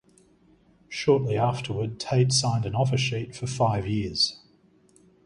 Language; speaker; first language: English; native; English